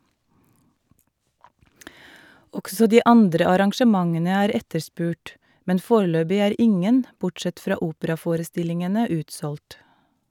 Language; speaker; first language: Norwegian; native; Norwegian